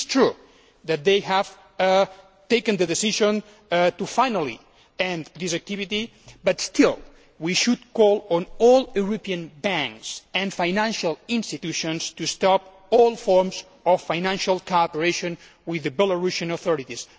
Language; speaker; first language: English; non-native, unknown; Spanish